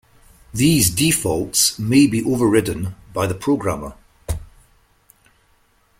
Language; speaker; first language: English; native; English